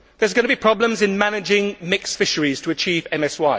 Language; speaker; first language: English; native; English